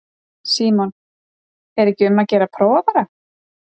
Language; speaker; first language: Icelandic; native; Icelandic